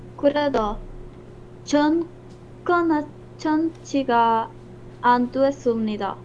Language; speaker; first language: Korean; non-native, learner; Spanish